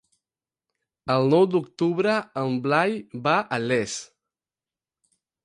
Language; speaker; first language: Catalan; non-native, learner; Spanish